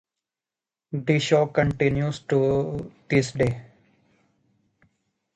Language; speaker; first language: English; native; English